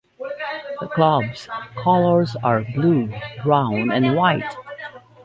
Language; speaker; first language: English; native; English